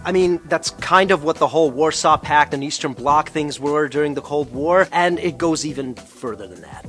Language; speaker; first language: English; early bilingual, other home language; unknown